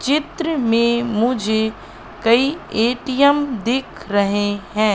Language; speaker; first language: Hindi; native; Hindi